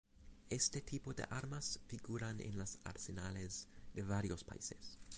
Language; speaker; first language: Spanish; non-native, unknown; English